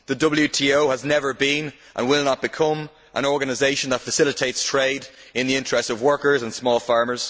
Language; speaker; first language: English; native; English